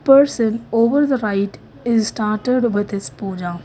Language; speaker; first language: English; non-native, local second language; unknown